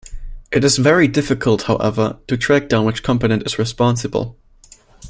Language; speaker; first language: English; non-native, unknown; German